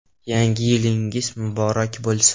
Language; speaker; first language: Uzbek; non-native, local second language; Russian